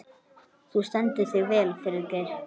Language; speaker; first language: Icelandic; native; Icelandic